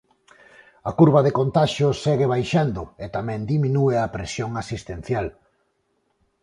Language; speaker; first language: Galician; non-native, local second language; Spanish